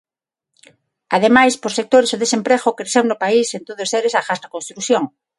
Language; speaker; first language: Galician; non-native, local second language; Spanish